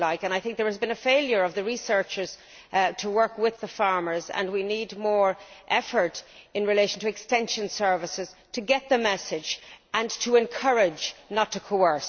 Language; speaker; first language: English; native; English